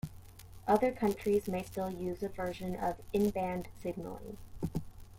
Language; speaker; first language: English; native; English